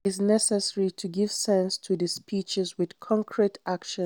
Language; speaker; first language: English; non-native, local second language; Hausa